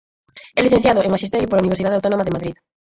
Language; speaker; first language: Galician; native; Galician